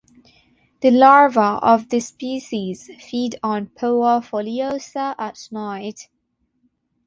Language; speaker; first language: English; non-native, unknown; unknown